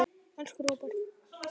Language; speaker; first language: Icelandic; native; Icelandic